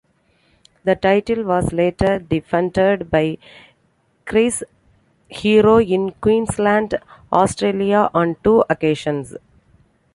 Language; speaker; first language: English; non-native, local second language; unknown